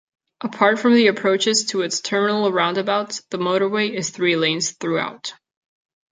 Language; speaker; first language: English; non-native, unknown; Catalan